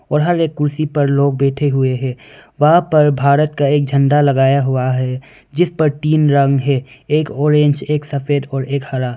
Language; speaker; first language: Hindi; non-native, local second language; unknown